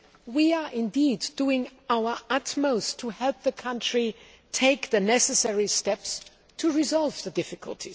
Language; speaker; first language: English; non-native, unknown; German